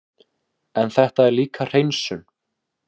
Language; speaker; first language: Icelandic; native; Icelandic